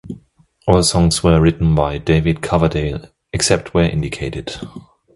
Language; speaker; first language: English; non-native, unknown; German